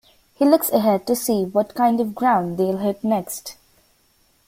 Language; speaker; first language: English; native; English